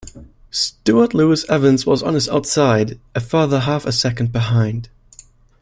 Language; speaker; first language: English; non-native, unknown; German